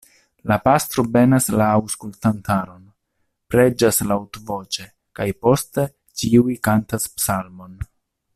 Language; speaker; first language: Esperanto; non-native, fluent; Italian